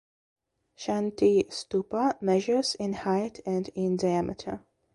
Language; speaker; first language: English; non-native, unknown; Belarusian